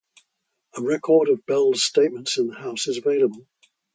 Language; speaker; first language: English; native; English